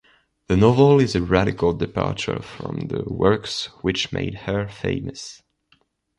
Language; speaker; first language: English; non-native, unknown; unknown